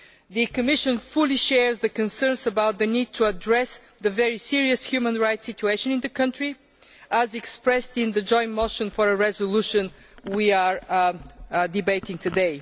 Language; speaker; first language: English; non-native, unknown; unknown